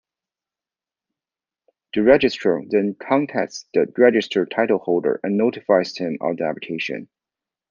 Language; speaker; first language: English; non-native, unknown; Chinese